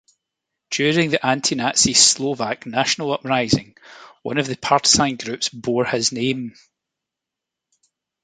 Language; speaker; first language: English; native; English